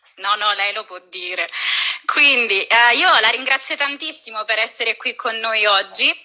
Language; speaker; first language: Italian; native; Italian